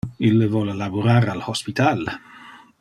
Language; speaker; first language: Interlingua; non-native, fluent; Dutch